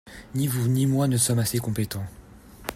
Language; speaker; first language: French; native; French